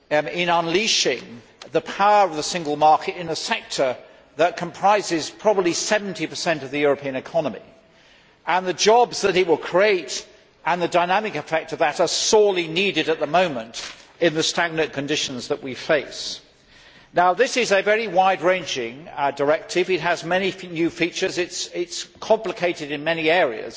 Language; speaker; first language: English; native; English